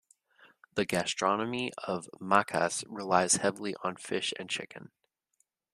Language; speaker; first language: English; native; English